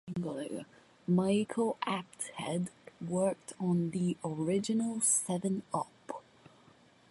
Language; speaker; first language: English; non-native, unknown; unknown